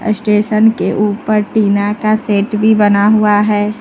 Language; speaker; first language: Hindi; native; Hindi